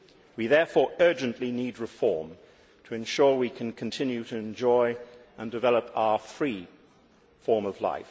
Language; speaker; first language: English; native; English